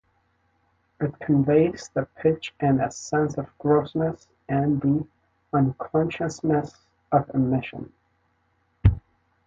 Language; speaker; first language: English; native; English